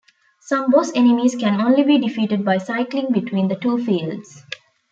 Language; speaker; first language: English; non-native, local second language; Tamil